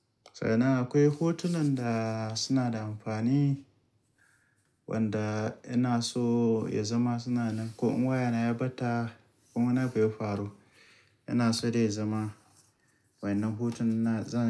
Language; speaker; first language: Hausa; native; Hausa